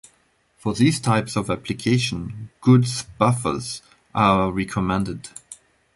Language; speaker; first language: English; non-native, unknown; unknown